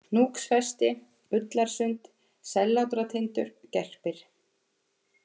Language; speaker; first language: Icelandic; native; Icelandic